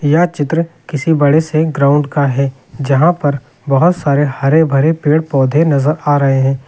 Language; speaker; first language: Hindi; native; Hindi